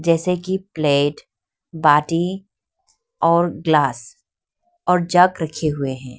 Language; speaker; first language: Hindi; non-native, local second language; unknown